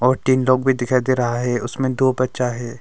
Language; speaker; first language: Hindi; non-native, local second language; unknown